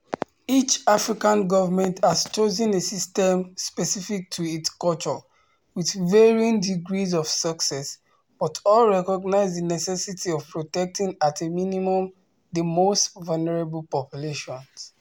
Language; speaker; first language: English; non-native, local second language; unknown